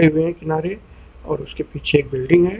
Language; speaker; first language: Hindi; native; Hindi